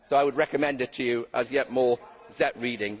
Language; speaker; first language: English; native; English